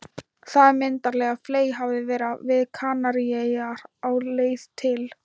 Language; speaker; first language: Icelandic; non-native, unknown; Thai